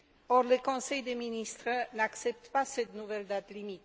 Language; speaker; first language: French; non-native, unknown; Slovak